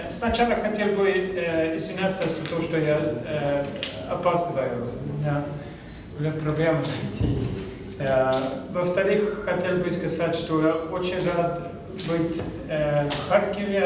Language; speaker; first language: Russian; non-native, fluent; Swedish